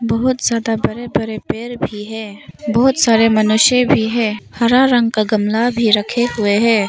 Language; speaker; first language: Hindi; non-native, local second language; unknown